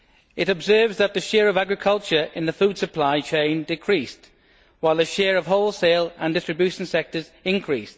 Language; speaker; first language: English; native; English